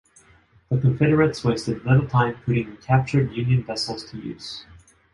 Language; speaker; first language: English; non-native, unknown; Japanese